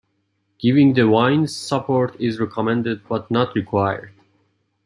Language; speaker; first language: English; non-native, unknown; Persian